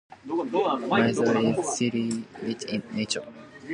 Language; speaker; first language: English; non-native, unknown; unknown